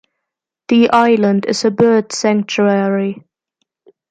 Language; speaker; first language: English; non-native, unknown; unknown